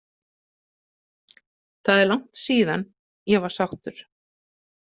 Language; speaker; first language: Icelandic; native; Icelandic